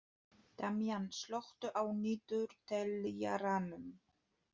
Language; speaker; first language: Icelandic; non-native, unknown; Polish